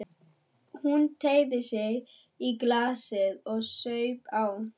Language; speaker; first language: Icelandic; non-native, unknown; German